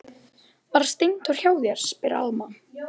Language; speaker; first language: Icelandic; native; Icelandic